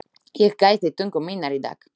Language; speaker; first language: Icelandic; non-native, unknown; Slovak